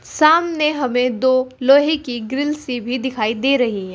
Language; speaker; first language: Hindi; native; Hindi